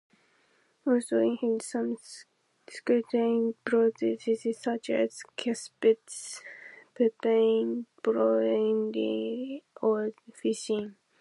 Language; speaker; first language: English; non-native, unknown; Japanese